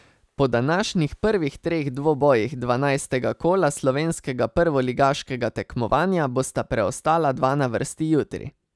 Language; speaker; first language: Slovenian; native; Slovenian